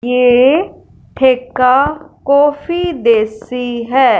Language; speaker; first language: Hindi; non-native, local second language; Punjabi